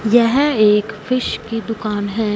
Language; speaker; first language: Hindi; non-native, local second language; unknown